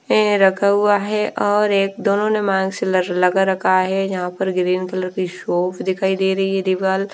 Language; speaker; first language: Hindi; non-native, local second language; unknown